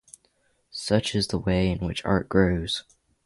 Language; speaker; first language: English; native; English